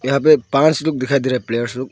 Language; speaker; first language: Hindi; early bilingual, other home language; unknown